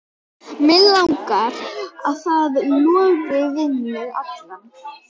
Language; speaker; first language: Icelandic; native; Icelandic